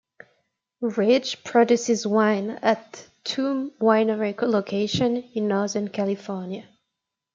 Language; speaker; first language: English; native; English